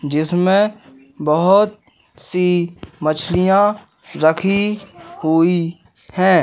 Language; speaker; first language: Hindi; native; Hindi